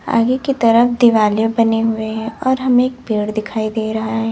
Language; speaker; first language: Hindi; native; Hindi